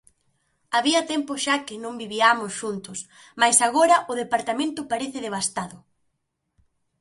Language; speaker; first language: Galician; native; Galician